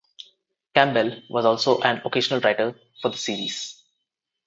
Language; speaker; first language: English; non-native, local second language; Telugu